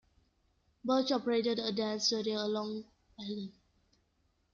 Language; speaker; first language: English; non-native, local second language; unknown